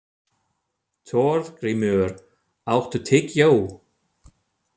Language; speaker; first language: Icelandic; non-native, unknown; German